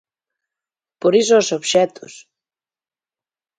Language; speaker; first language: Galician; native; Galician